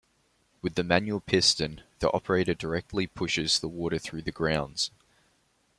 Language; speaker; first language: English; native; English